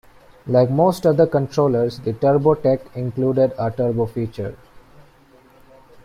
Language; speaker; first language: English; non-native, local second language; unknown